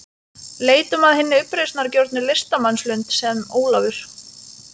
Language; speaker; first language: Icelandic; non-native, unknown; Lithuanian